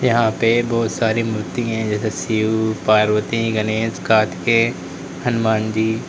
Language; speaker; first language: Hindi; native; Hindi